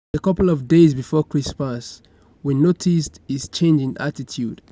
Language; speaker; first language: English; non-native, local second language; Yoruba